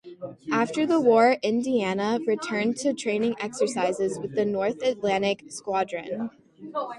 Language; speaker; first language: English; native; English